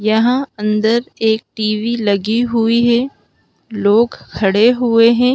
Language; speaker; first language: Hindi; native; Hindi